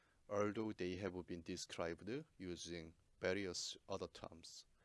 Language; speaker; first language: English; non-native, fluent; Korean